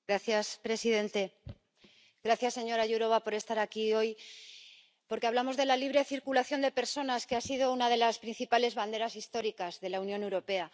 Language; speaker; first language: Spanish; native; Spanish